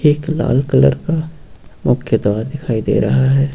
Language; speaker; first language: Hindi; native; Hindi